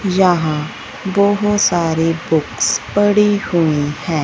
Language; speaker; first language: Hindi; non-native, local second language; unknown